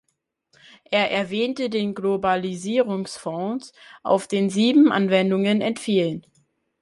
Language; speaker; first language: German; native; German